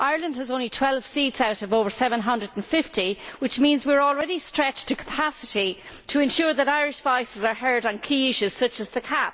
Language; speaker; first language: English; native; English